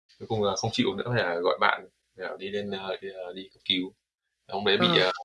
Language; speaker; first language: Vietnamese; native; Vietnamese